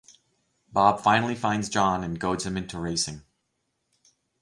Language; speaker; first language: English; native; English